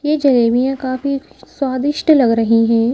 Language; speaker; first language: Hindi; native; Hindi